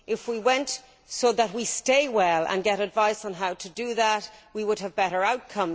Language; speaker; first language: English; native; English